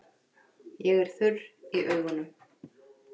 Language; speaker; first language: Icelandic; native; Icelandic